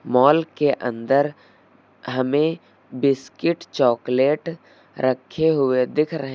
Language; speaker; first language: Hindi; native; Hindi